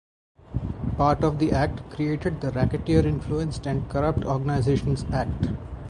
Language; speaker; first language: English; non-native, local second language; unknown